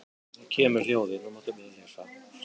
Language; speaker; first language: Icelandic; native; Icelandic